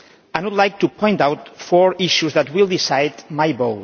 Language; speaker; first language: English; non-native, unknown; Catalan